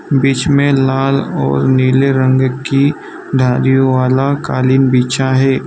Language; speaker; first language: Hindi; non-native, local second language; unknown